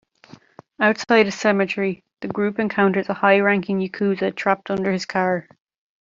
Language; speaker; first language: English; native; English